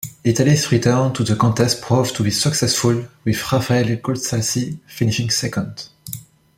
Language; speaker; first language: English; non-native, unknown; French